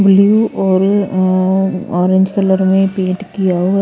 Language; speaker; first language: Hindi; non-native, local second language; Punjabi